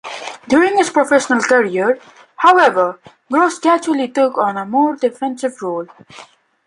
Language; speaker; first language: English; non-native, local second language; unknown